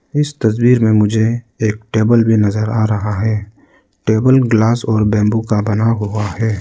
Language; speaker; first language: Hindi; non-native, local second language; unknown